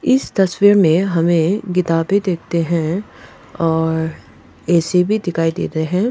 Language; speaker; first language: Hindi; non-native, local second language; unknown